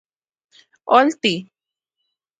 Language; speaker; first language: Central Puebla Nahuatl; native; Central Puebla Nahuatl